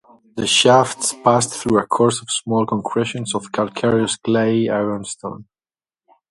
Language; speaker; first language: English; non-native, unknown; Basque